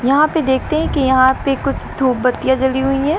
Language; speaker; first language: Hindi; native; Hindi